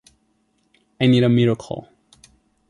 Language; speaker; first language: English; non-native, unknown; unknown